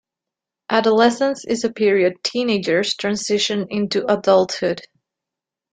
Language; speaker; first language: English; non-native, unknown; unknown